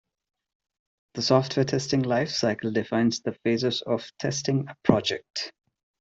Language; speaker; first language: English; non-native, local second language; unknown